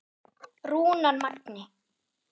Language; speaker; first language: Icelandic; non-native, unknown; German